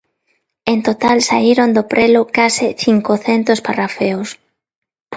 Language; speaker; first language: Galician; non-native, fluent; Spanish